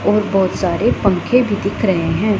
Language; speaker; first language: Hindi; non-native, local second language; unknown